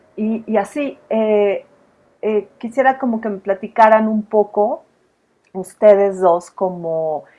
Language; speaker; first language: Spanish; native; Spanish